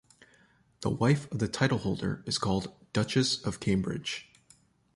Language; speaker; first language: English; native; English